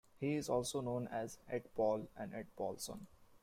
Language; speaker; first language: English; non-native, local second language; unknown